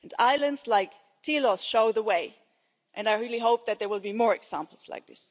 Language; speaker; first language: English; non-native, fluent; German